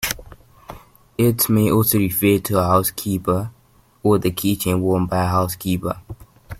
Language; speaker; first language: English; native; English